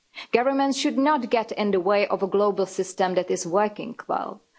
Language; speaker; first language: English; non-native, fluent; Czech